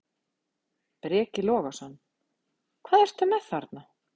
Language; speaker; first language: Icelandic; native; Icelandic